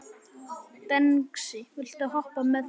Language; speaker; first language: Icelandic; native; Icelandic